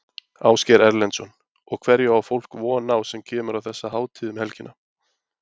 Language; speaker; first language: Icelandic; native; Icelandic